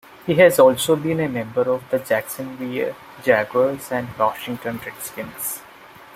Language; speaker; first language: English; non-native, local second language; Malayalam